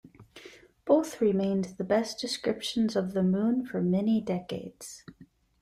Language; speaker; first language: English; native; English